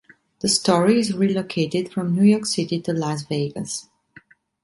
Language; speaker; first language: English; non-native, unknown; Italian